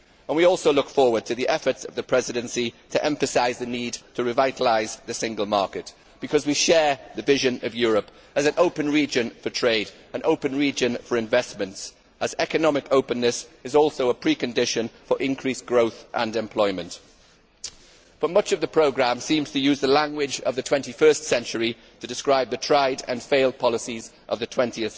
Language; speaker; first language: English; native; English